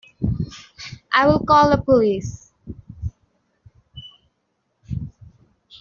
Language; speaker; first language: English; non-native, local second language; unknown